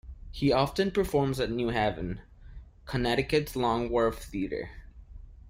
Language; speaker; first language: English; non-native, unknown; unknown